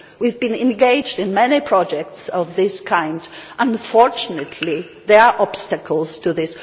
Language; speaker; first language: English; non-native, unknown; Polish